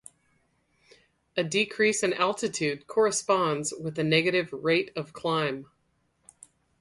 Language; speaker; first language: English; native; English